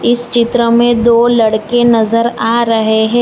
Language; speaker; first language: Hindi; non-native, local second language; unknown